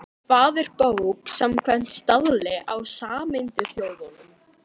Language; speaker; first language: Icelandic; native; Icelandic